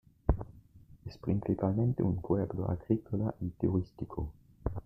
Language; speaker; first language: Spanish; native; Spanish